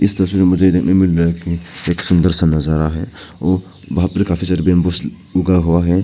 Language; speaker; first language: Hindi; non-native, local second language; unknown